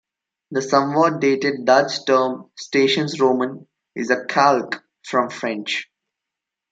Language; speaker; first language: English; non-native, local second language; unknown